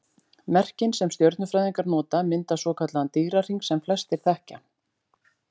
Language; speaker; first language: Icelandic; native; Icelandic